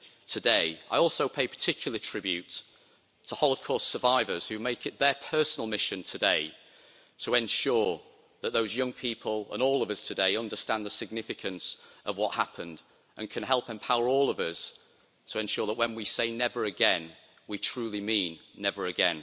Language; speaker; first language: English; native; English